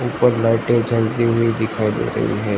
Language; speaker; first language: Hindi; non-native, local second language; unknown